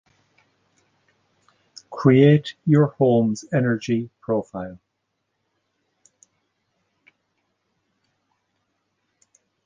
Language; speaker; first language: English; native; English